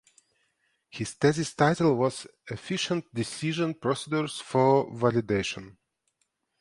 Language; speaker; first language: English; non-native, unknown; Ukrainian